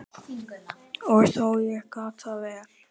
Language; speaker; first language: Icelandic; native; Icelandic